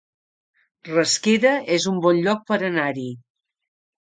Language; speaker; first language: Catalan; native; Catalan